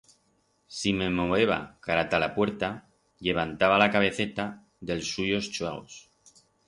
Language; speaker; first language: Aragonese; non-native, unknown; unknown